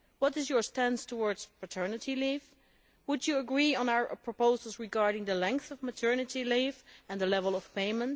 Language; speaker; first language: English; non-native, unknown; Dutch